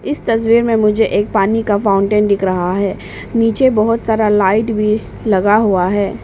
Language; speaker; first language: Hindi; non-native, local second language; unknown